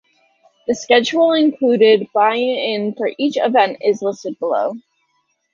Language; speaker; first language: English; native; English